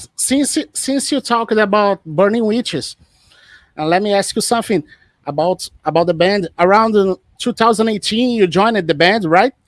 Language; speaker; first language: English; non-native, fluent; Portuguese